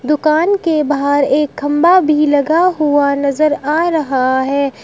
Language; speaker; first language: Hindi; native; Hindi